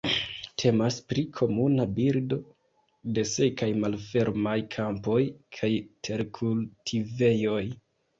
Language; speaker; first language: Esperanto; non-native, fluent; Kinyarwanda